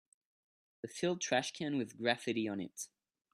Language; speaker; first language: English; non-native, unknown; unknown